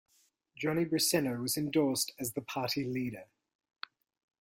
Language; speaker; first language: English; native; English